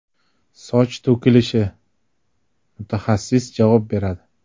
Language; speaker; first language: Uzbek; native; Uzbek